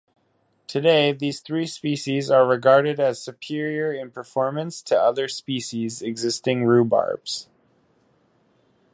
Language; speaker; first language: English; native; English